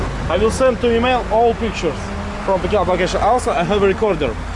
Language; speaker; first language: English; non-native, learner; Russian